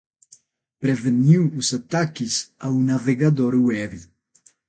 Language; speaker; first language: Portuguese; non-native, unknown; Spanish